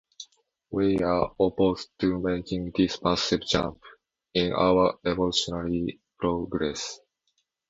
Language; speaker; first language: English; non-native, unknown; Japanese